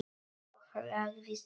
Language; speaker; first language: Icelandic; non-native, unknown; Polish